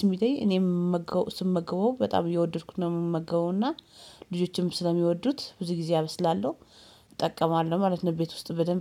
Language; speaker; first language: Amharic; native; Amharic